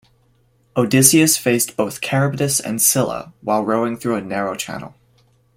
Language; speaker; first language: English; native; English